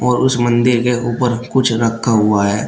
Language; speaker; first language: Hindi; native; Hindi